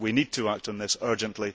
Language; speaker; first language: English; early bilingual, heritage; English